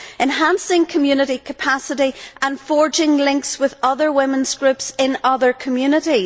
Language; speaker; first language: English; native; English